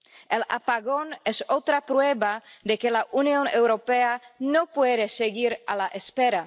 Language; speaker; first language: Spanish; non-native, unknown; Czech